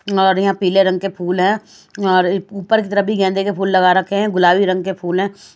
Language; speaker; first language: Hindi; native; Hindi